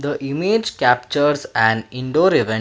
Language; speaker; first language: English; non-native, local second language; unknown